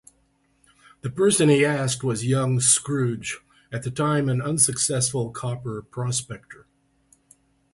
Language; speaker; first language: English; native; English